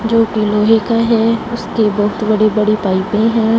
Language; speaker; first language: Hindi; non-native, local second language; Punjabi